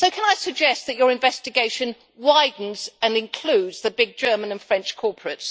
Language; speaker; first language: English; native; English